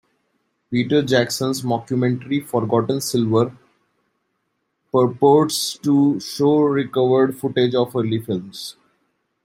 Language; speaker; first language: English; non-native, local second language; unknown